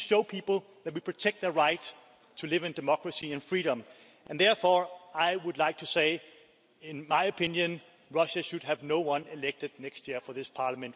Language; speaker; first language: English; non-native, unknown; Danish